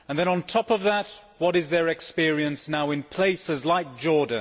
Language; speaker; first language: English; native; English